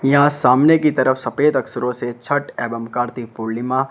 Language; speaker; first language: Hindi; native; Hindi